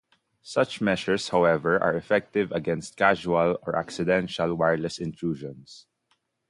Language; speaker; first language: English; non-native, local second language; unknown